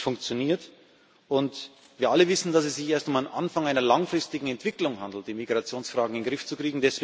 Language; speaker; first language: German; native; German